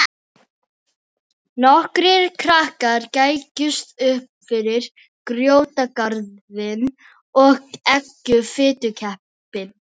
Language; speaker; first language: Icelandic; non-native, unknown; Filipino